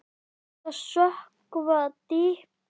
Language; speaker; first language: Icelandic; native; Icelandic